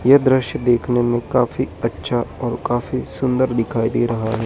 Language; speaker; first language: Hindi; native; Hindi